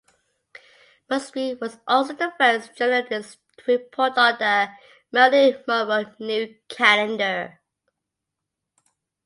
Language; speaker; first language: English; native; English